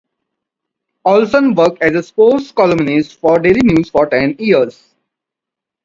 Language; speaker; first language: English; non-native, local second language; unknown